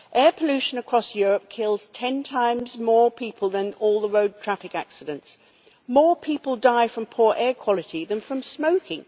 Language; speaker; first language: English; native; English